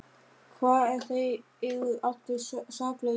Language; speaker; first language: Icelandic; non-native, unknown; German